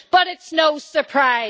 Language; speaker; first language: English; native; English